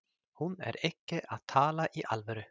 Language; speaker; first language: Icelandic; non-native, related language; Swedish